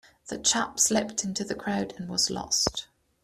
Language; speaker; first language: English; native; English